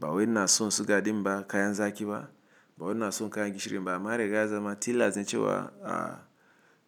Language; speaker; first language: Hausa; non-native, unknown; Igbo